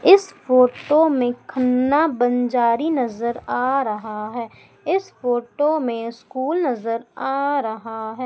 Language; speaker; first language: Hindi; native; Hindi